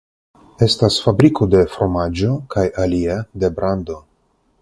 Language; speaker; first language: Esperanto; non-native, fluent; Russian